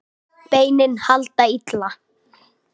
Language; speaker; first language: Icelandic; native; Icelandic